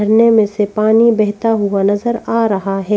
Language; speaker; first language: Hindi; native; Hindi